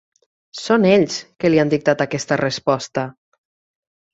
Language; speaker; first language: Catalan; native; Catalan